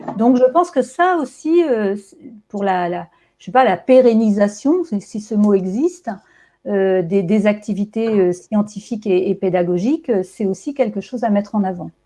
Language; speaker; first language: French; native; French